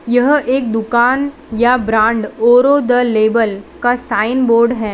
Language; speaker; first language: Hindi; non-native, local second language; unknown